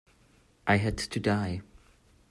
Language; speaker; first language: English; non-native, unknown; German